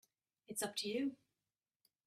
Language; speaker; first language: English; native; English